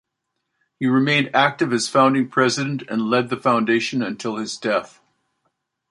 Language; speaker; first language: English; native; English